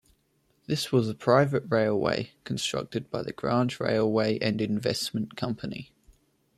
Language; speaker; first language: English; native; English